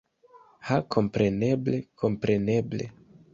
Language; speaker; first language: Esperanto; non-native, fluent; Kinyarwanda